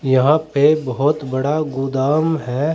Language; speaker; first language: Hindi; native; Hindi